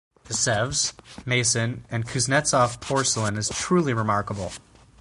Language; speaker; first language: English; native; English